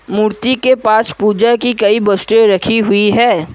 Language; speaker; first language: Hindi; non-native, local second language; Assamese